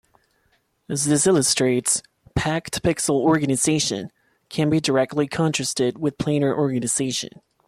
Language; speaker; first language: English; non-native, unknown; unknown